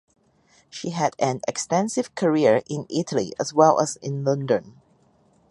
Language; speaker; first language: English; non-native, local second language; Cantonese